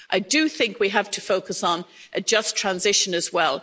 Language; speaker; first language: English; native; English